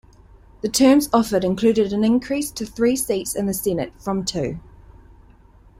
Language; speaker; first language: English; native; English